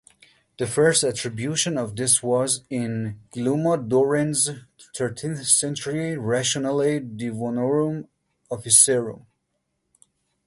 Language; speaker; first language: English; native; English